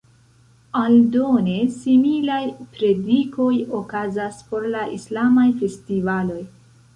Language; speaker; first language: Esperanto; non-native, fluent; Central Kurdish